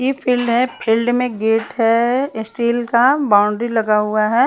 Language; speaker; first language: Hindi; non-native, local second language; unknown